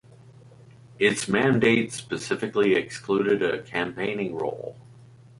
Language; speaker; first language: English; native; English